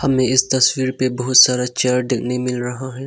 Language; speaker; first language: Hindi; non-native, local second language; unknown